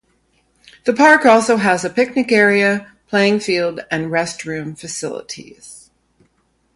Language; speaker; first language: English; native; English